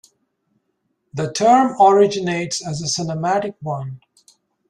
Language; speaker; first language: English; native; English